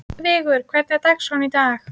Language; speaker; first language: Icelandic; native; Icelandic